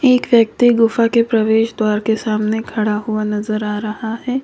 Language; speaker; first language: Hindi; native; Hindi